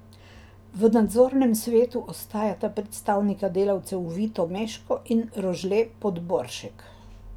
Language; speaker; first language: Slovenian; native; Slovenian